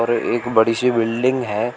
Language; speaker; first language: Hindi; native; Hindi